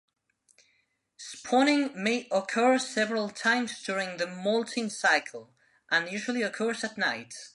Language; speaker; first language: English; non-native, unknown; Spanish